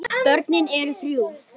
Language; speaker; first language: Icelandic; native; Icelandic